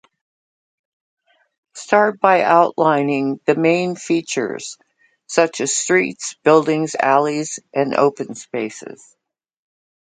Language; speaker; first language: English; native; English